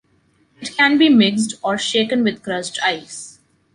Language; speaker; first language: English; non-native, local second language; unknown